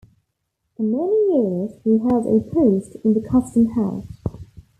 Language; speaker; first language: English; native; English